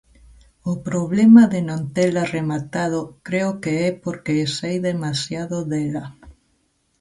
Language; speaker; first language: Galician; native; Galician